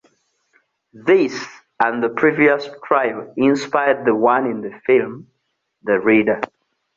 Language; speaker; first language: English; non-native, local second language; Ganda